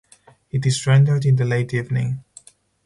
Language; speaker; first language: English; non-native, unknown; Spanish